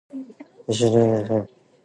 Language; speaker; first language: English; non-native, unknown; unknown